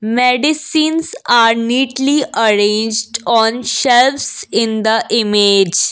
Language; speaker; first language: English; non-native, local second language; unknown